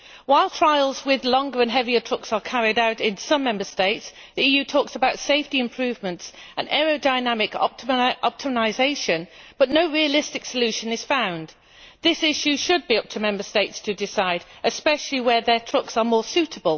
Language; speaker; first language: English; native; English